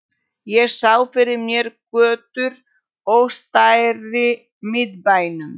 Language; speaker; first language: Icelandic; non-native, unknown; Polish